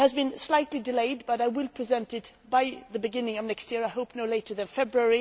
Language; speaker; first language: English; non-native, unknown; Swedish